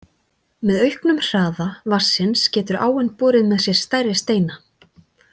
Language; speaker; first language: Icelandic; native; Icelandic